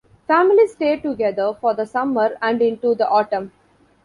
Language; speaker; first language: English; non-native, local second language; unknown